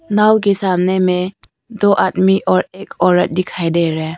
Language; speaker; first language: Hindi; non-native, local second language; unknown